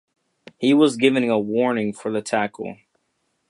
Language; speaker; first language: English; native; English